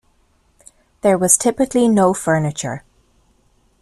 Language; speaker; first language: English; native; English